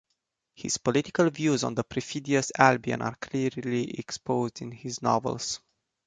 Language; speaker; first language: English; non-native, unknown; Romanian